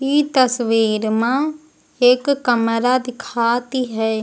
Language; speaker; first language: Hindi; native; Hindi